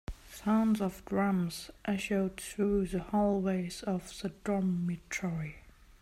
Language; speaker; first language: English; non-native, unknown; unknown